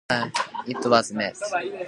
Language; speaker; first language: English; non-native, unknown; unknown